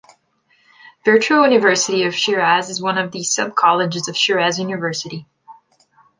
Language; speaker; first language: English; non-native, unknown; Portuguese